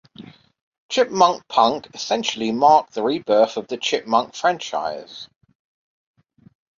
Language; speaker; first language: English; native; English